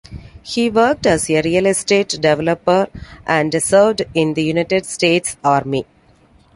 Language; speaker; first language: English; non-native, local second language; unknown